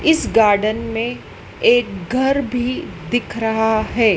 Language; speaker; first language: Hindi; native; Hindi